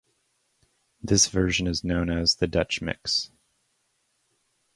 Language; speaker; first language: English; native; English